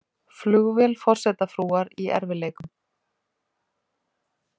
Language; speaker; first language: Icelandic; native; Icelandic